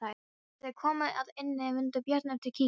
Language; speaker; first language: Icelandic; non-native, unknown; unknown